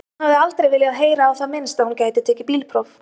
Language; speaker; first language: Icelandic; native; Icelandic